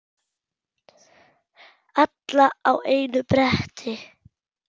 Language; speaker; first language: Icelandic; non-native, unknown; German